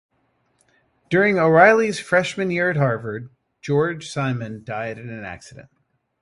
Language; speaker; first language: English; native; English